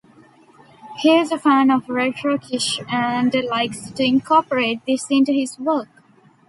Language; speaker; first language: English; non-native, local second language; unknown